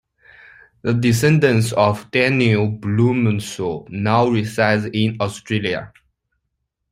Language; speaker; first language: English; non-native, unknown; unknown